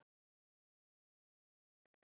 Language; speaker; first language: Icelandic; native; Icelandic